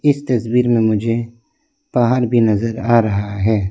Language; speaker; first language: Hindi; non-native, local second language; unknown